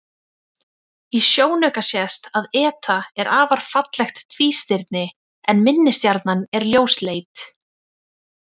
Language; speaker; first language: Icelandic; native; Icelandic